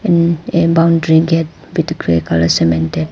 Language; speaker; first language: English; non-native, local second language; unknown